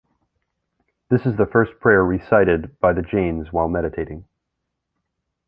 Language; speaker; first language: English; native; English